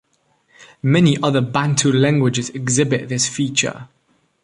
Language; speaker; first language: English; non-native, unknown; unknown